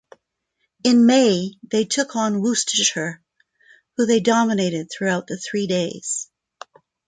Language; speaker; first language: English; non-native, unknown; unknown